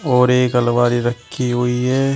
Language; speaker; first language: Hindi; native; Hindi